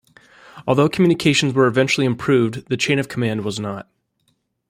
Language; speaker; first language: English; native; English